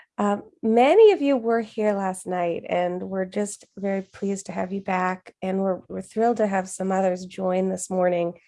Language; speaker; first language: English; native; English